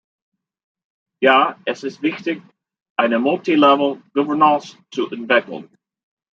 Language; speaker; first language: German; non-native, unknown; English